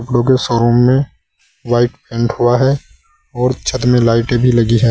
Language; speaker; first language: Hindi; native; Hindi